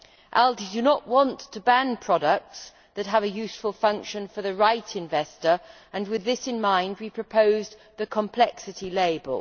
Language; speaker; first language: English; native; English